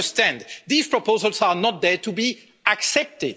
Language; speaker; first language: English; non-native, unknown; French